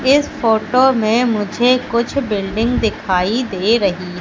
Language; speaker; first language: Hindi; native; Hindi